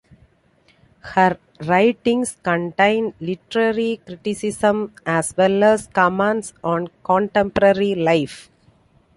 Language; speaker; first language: English; non-native, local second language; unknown